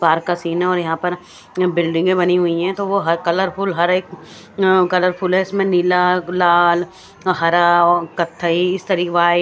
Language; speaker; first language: Hindi; non-native, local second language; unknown